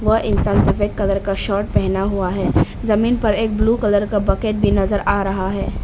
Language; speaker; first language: Hindi; non-native, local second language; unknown